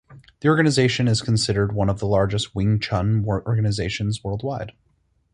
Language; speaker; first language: English; native; English